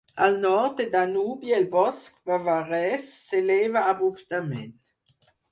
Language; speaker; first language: Catalan; non-native, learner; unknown